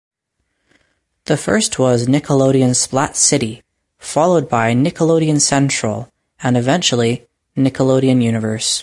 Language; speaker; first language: English; native; English